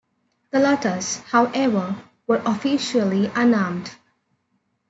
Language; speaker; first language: English; non-native, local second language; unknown